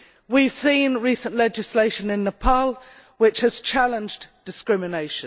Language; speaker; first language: English; native; English